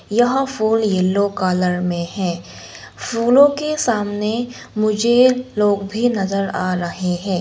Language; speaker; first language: Hindi; non-native, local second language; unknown